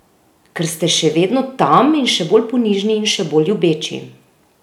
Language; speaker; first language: Slovenian; native; Slovenian